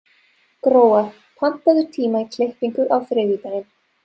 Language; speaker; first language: Icelandic; non-native, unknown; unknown